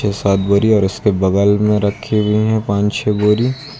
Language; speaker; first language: Hindi; native; Hindi